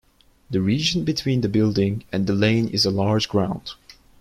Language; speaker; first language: English; non-native, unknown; Turkish